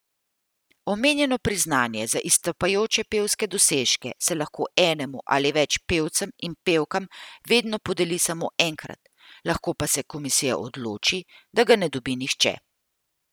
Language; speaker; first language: Slovenian; native; Slovenian